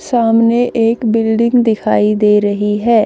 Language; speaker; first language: Hindi; native; Hindi